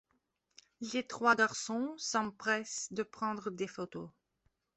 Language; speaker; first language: French; non-native, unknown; Belarusian